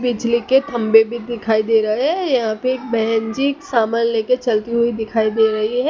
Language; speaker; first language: Hindi; non-native, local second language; Gujarati